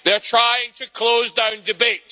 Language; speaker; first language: English; native; English